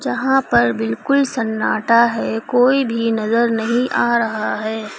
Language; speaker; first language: Hindi; native; Hindi